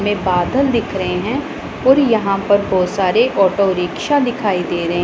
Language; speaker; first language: Hindi; non-native, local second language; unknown